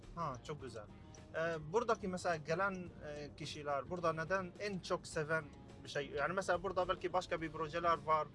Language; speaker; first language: Turkish; non-native, learner; Arabic